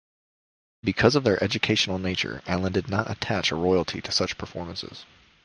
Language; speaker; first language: English; native; English